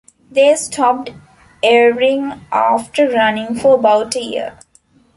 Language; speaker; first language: English; non-native, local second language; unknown